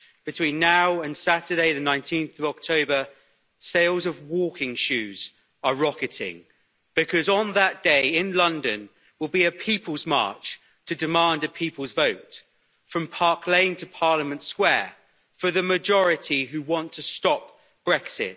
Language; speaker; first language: English; native; English